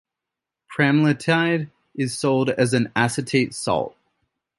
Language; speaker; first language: English; native; English